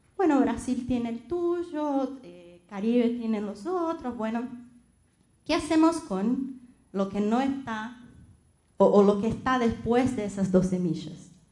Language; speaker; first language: Spanish; non-native, related language; Portuguese